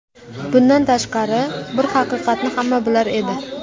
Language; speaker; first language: Uzbek; native; Uzbek